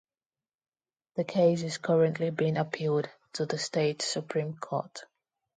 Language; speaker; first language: English; non-native, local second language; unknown